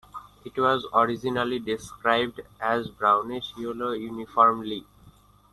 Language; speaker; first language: English; non-native, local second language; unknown